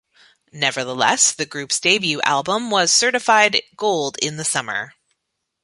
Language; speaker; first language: English; native; English